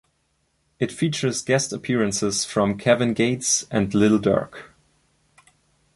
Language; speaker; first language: English; non-native, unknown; German